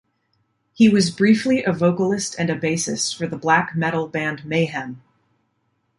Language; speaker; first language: English; native; English